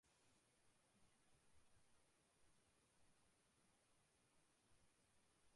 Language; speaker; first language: English; non-native, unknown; Portuguese